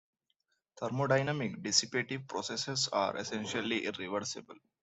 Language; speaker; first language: English; non-native, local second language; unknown